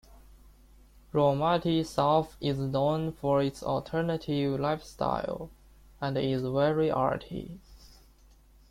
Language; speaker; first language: English; non-native, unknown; Chinese